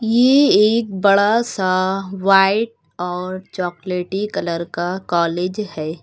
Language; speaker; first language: Hindi; native; Hindi